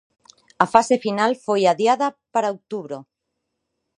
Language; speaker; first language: Galician; non-native, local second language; Spanish